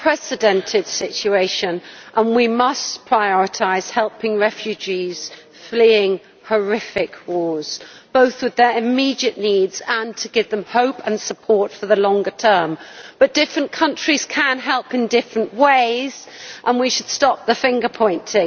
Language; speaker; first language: English; native; English